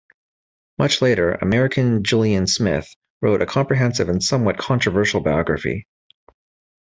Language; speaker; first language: English; native; English